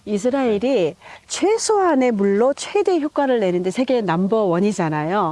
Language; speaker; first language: Korean; native; Korean